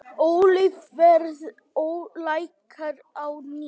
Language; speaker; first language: Icelandic; native; Icelandic